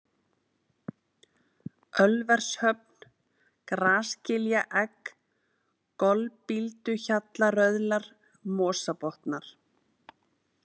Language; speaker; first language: Icelandic; native; Icelandic